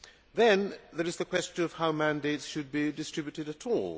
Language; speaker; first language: English; non-native, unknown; Hungarian